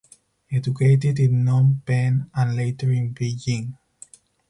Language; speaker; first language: English; non-native, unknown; Spanish